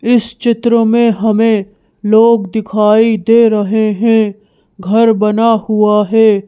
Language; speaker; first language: Hindi; native; Hindi